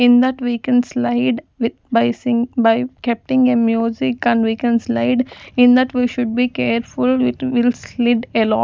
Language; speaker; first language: English; non-native, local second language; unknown